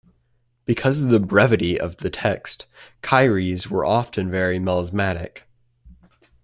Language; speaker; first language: English; native; English